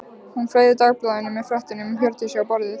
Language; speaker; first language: Icelandic; native; Icelandic